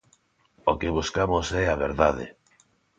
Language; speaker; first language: Galician; non-native, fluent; Spanish